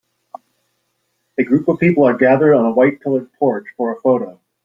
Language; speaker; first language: English; native; English